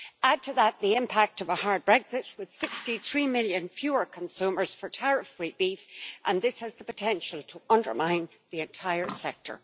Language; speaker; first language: English; native; English